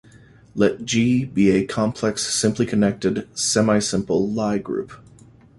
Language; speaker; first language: English; native; English